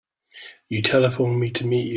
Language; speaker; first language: English; native; English